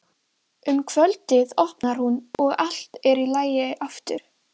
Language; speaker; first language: Icelandic; native; Icelandic